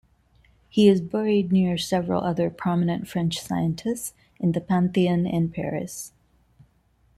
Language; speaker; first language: English; non-native, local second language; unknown